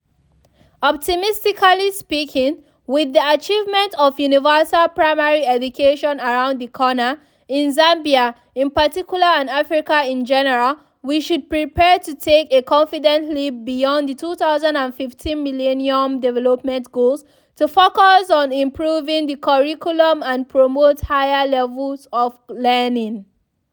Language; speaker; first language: English; non-native, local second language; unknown